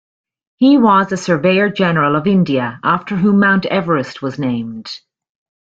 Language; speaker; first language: English; native; English